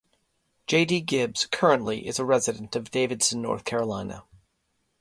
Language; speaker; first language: English; native; English